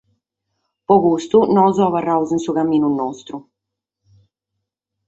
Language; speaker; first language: Sardinian; native; Sardinian